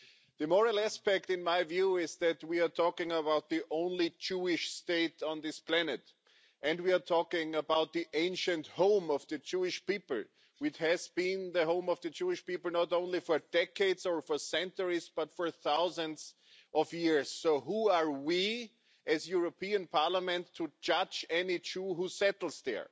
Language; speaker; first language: English; non-native, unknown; German